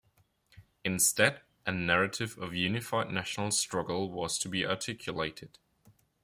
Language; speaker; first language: English; non-native, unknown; German